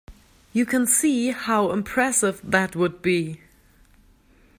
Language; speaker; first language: English; non-native, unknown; German